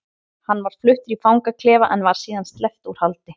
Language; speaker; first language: Icelandic; native; Icelandic